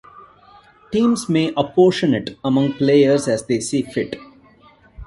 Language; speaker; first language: English; non-native, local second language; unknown